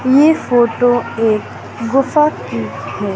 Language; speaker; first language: Hindi; native; Hindi